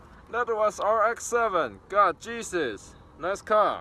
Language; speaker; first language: English; non-native, learner; Chinese